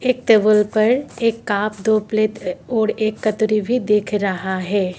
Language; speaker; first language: Hindi; non-native, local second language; Assamese